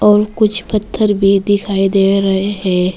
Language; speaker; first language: Hindi; native; Hindi